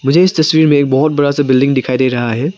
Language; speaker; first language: Hindi; non-native, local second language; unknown